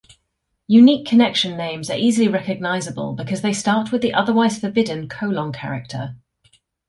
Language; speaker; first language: English; native; English